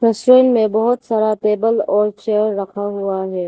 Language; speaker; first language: Hindi; non-native, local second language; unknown